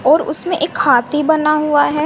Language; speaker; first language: Hindi; native; Hindi